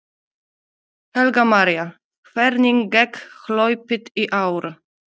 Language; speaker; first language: Icelandic; non-native, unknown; Polish